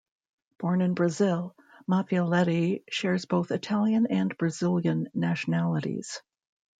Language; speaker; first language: English; native; English